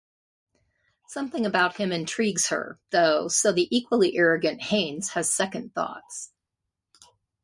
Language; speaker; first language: English; native; English